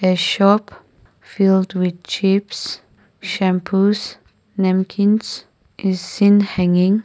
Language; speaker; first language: English; non-native, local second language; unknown